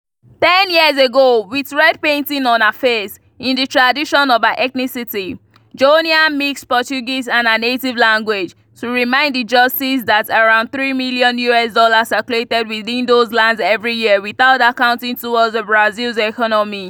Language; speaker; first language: English; non-native, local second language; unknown